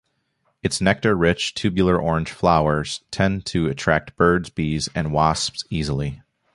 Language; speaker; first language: English; native; English